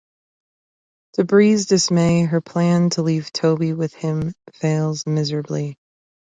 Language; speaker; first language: English; native; English